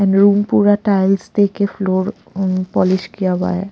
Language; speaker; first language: Hindi; non-native, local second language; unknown